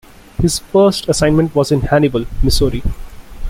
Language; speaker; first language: English; non-native, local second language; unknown